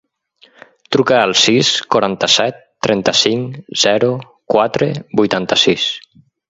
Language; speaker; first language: Catalan; native; Catalan